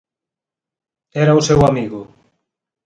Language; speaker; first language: Galician; native; Galician